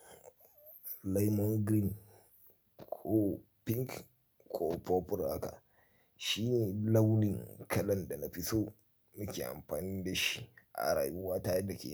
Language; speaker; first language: Hausa; native; Hausa